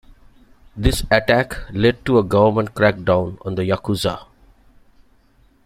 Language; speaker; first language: English; non-native, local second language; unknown